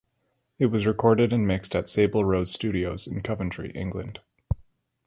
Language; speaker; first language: English; native; English